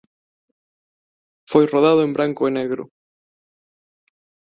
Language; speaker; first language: Galician; non-native, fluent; Spanish